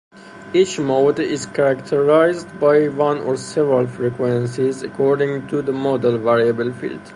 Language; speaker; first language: English; non-native, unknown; Persian